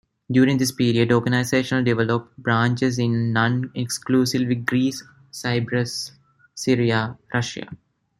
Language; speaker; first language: English; non-native, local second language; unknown